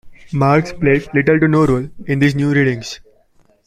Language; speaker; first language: English; non-native, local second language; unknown